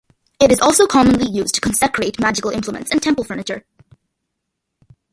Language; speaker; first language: English; early bilingual, other home language; Malayalam